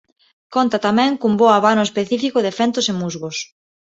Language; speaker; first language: Galician; non-native, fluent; Spanish